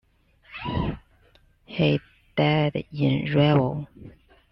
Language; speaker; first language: English; non-native, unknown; Chinese